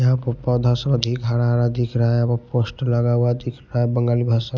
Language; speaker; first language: Hindi; non-native, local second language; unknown